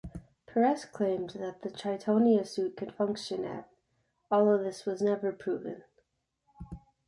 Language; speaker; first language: English; native; English